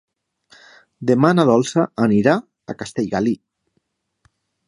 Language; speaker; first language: Catalan; non-native, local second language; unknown